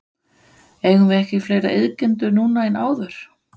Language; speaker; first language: Icelandic; non-native, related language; Danish